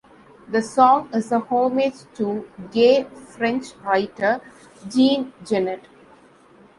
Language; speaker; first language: English; non-native, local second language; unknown